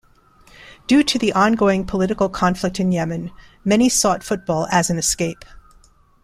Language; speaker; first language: English; non-native, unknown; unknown